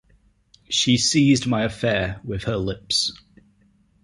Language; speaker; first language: English; native; English